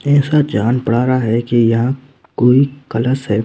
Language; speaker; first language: Hindi; native; Hindi